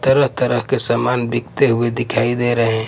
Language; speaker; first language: Hindi; non-native, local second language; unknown